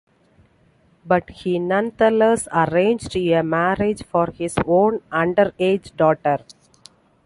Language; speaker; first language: English; non-native, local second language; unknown